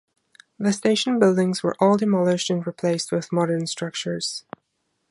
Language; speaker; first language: English; non-native, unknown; German